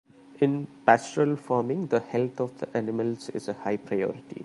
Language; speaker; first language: English; non-native, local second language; Malayalam